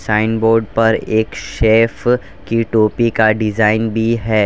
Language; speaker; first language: Hindi; non-native, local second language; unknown